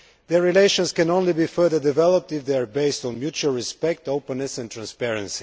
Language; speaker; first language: English; non-native, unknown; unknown